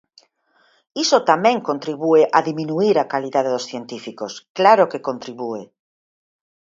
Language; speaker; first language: Galician; native; Galician